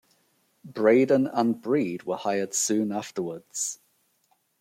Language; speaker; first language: English; native; English